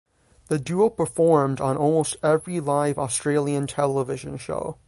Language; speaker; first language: English; native; English